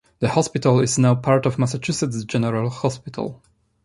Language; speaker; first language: English; non-native, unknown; Polish